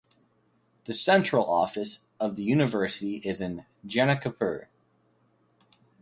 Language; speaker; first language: English; native; English